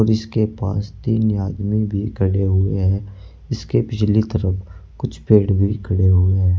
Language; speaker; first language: Hindi; native; Hindi